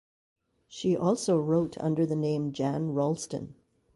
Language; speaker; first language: English; native; English